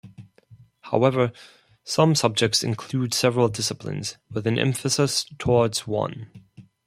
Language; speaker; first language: English; non-native, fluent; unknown